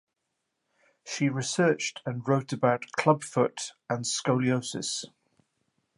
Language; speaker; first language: English; native; English